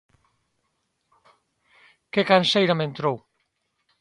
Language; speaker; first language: Galician; native; Galician